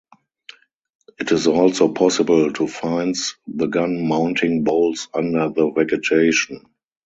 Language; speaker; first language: English; non-native, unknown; German